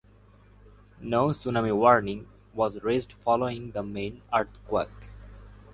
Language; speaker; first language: English; non-native, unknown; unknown